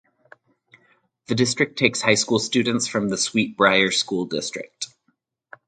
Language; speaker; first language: English; native; English